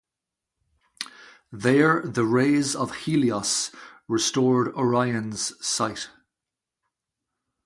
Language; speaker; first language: English; native; English